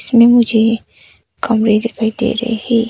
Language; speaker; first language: Hindi; non-native, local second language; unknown